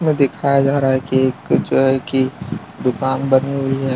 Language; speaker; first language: Hindi; non-native, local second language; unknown